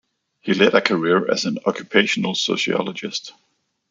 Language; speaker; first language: English; non-native, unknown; Danish